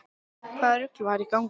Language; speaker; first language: Icelandic; non-native, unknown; English